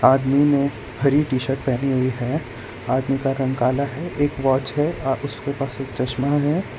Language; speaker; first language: Hindi; non-native, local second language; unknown